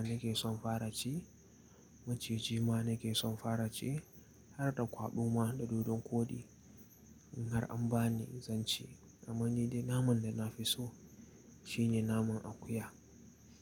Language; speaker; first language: Hausa; native; Hausa